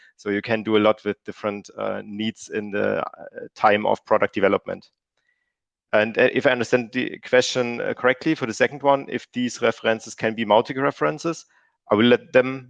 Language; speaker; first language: English; non-native, fluent; German